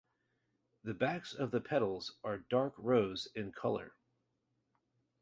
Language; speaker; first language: English; native; English